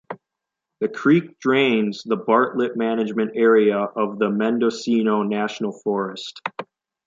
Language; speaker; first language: English; native; English